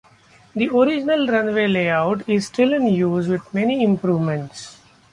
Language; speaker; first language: English; non-native, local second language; Marathi